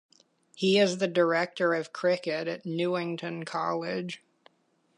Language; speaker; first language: English; native; English